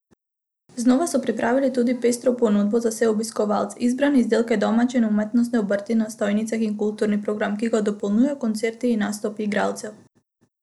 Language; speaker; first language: Slovenian; non-native, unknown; Macedonian